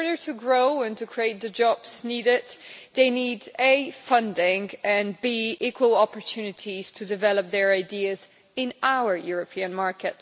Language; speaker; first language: English; non-native, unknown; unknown